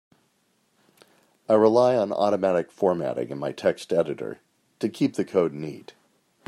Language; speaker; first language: English; native; English